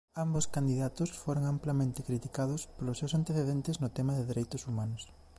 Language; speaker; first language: Galician; native; Galician